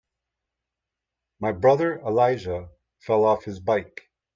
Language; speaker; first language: English; native; English